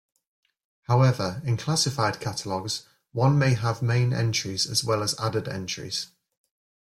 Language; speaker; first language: English; native; English